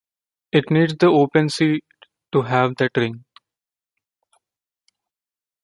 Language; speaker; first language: English; non-native, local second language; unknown